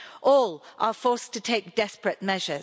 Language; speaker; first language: English; native; English